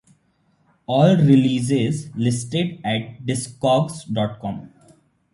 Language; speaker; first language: English; non-native, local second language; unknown